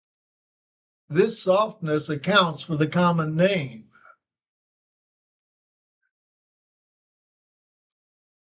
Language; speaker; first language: English; native; English